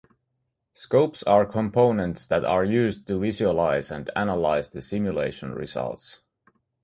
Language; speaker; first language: English; native; English